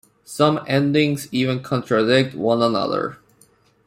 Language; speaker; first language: English; non-native, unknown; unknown